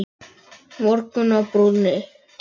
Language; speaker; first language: Icelandic; native; Icelandic